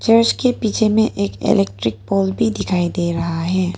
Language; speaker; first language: Hindi; non-native, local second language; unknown